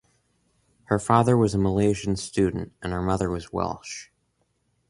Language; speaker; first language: English; native; English